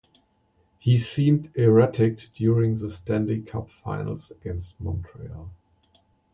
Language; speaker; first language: English; non-native, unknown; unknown